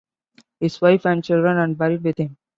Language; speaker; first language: English; non-native, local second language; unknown